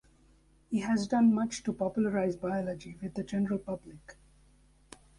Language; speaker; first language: English; native; English